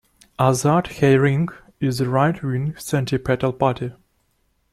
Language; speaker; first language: English; non-native, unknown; Russian